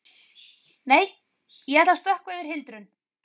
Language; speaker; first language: Icelandic; native; Icelandic